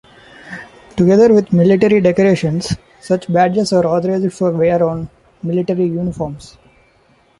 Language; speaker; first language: English; non-native, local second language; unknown